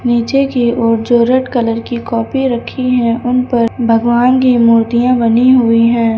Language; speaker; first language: Hindi; native; Hindi